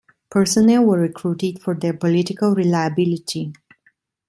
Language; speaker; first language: English; non-native, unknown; Italian